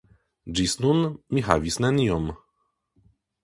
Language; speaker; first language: Esperanto; non-native, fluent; Polish